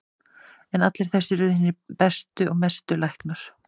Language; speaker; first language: Icelandic; native; Icelandic